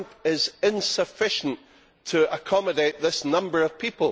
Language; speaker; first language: English; native; English